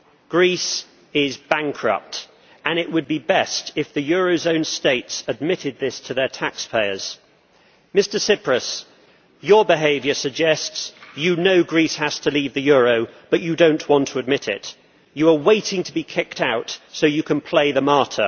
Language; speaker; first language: English; native; English